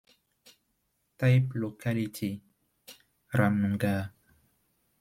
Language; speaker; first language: English; non-native, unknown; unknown